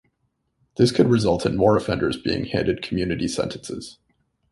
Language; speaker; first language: English; native; English